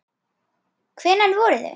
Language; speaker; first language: Icelandic; native; Icelandic